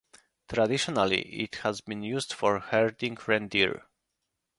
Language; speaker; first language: English; non-native, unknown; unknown